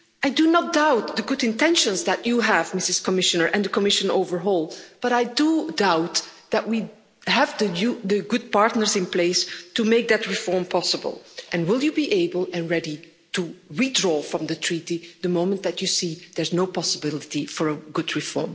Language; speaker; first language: English; non-native, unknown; Dutch